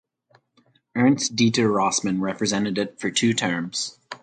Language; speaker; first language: English; native; English